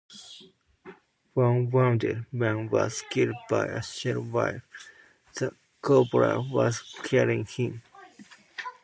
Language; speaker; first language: English; non-native, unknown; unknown